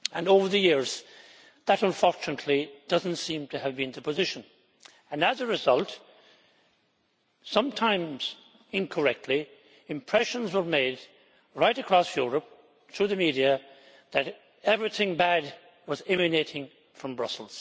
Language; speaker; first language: English; native; English